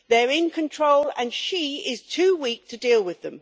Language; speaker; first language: English; native; English